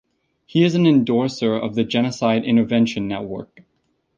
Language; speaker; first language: English; native; English